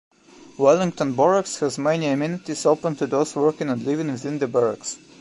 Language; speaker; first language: English; non-native, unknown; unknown